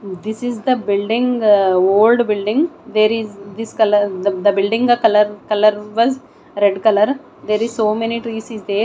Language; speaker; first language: English; non-native, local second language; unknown